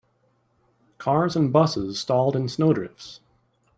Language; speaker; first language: English; native; English